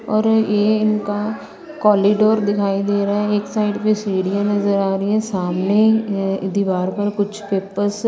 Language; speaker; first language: Hindi; native; Hindi